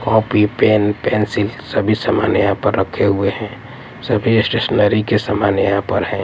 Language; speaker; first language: Hindi; native; Hindi